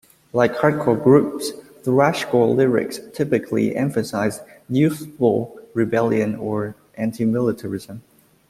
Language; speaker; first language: English; native; English